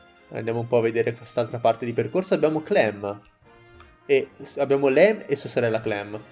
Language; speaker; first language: Italian; native; Italian